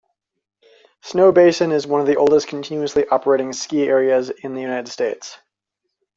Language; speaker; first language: English; native; English